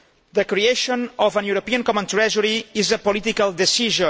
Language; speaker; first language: English; non-native, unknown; Catalan